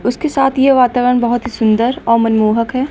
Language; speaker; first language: Hindi; native; Hindi